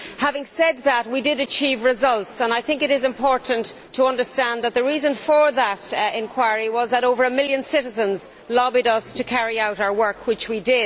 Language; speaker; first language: English; native; English